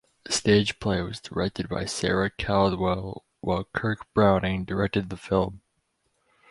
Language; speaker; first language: English; native; English